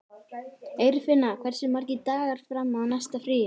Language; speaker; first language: Icelandic; native; Icelandic